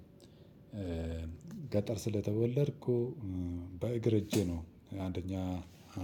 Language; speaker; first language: Amharic; non-native, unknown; Oromo